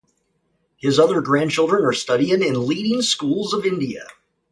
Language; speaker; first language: English; native; English